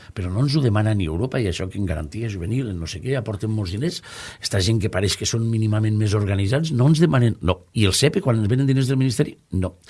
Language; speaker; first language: Catalan; native; Catalan